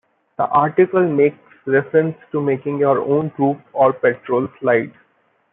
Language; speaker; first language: English; non-native, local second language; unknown